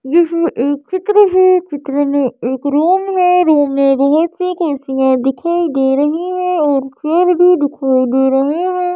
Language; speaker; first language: Hindi; native; Hindi